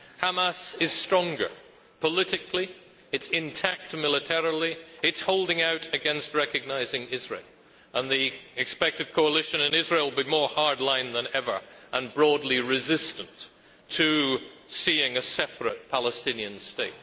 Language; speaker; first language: English; native; English